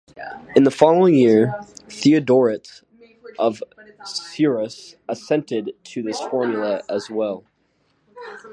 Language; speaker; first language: English; native; English